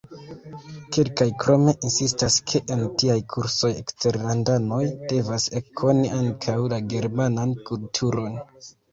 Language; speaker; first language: Esperanto; non-native, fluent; Kinyarwanda